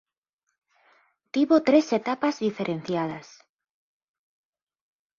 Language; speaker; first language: Galician; native; Galician